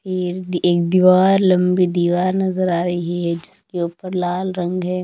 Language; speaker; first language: Hindi; non-native, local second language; Punjabi